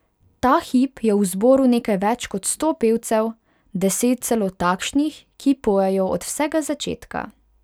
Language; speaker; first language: Slovenian; non-native, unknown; Hungarian